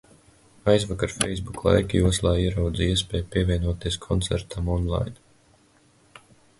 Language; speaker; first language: Latvian; native; Latvian